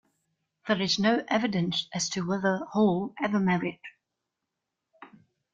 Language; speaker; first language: English; non-native, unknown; German